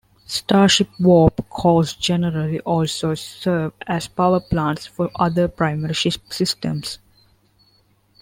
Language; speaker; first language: English; non-native, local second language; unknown